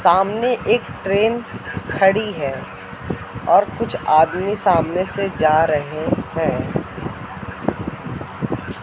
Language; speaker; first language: Hindi; native; Hindi